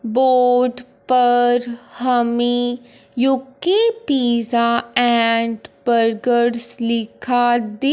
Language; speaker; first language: Hindi; non-native, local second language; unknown